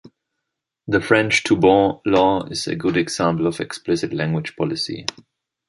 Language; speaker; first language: English; non-native, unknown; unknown